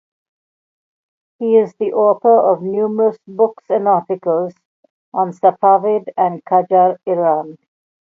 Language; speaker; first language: English; non-native, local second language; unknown